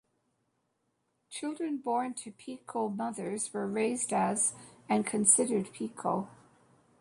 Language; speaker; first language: English; native; English